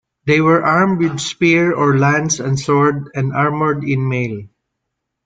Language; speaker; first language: English; non-native, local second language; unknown